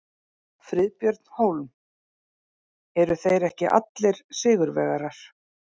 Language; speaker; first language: Icelandic; native; Icelandic